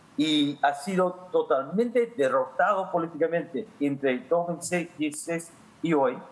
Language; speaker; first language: Spanish; non-native, fluent; English